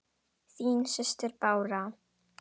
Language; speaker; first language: Icelandic; non-native, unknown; Indonesian